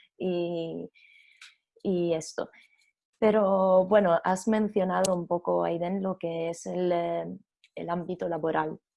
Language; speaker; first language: Spanish; non-native, fluent; Italian